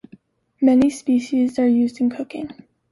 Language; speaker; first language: English; native; English